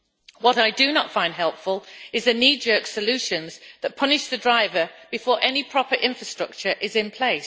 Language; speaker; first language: English; native; English